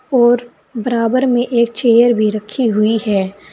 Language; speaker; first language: Hindi; native; Hindi